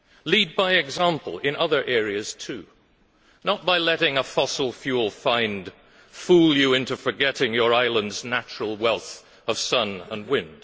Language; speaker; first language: English; native; English